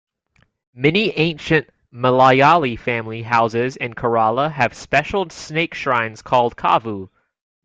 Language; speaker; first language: English; native; English